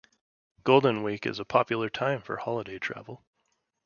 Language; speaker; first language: English; native; English